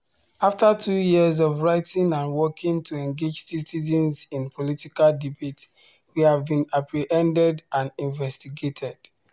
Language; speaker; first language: English; non-native, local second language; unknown